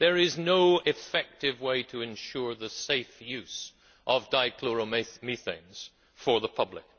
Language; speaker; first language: English; native; English